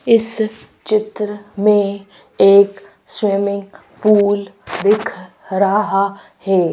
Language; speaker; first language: Hindi; native; Hindi